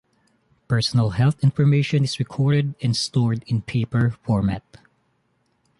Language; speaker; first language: English; non-native, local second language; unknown